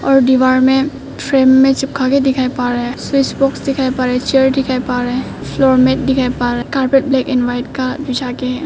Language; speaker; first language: Hindi; non-native, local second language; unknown